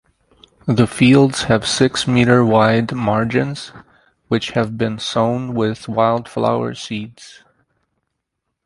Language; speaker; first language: English; native; English